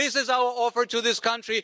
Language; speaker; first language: English; non-native, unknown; German